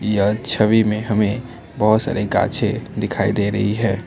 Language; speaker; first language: Hindi; non-native, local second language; Assamese